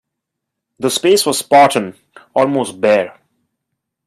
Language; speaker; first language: English; non-native, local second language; Bangla